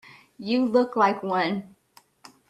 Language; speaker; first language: English; native; English